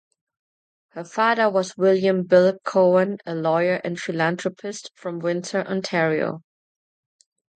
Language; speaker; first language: English; non-native, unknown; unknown